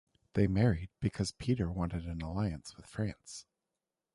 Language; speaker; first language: English; native; English